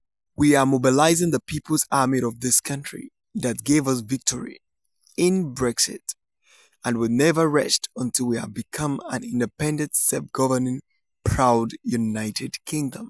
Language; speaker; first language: English; non-native, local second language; Yoruba